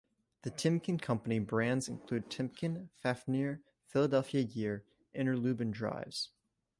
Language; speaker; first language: English; native; English